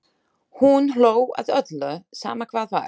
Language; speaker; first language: Icelandic; non-native, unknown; Slovak